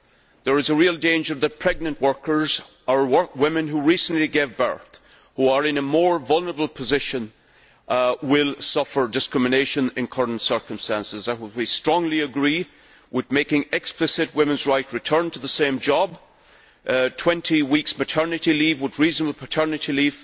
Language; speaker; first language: English; native; English